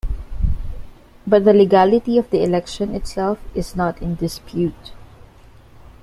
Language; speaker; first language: English; non-native, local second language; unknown